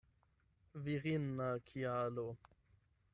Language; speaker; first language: Esperanto; non-native, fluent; German